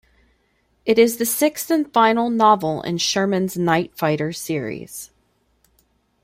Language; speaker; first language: English; native; English